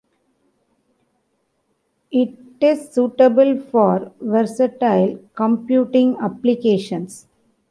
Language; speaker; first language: English; non-native, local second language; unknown